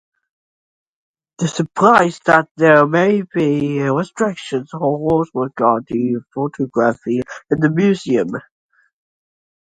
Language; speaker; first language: English; native; English